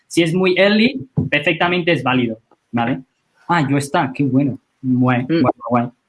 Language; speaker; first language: Spanish; non-native, fluent; Chinese